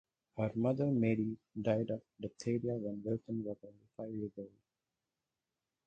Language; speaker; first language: English; non-native, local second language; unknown